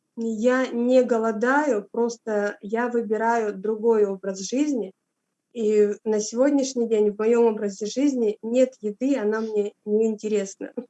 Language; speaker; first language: Russian; native; Russian